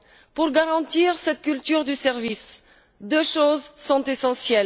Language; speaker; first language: French; non-native, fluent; Bulgarian